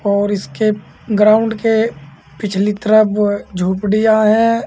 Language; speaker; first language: Hindi; native; Hindi